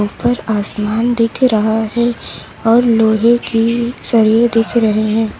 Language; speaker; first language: Hindi; native; Hindi